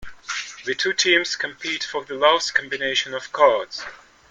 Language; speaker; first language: English; native; English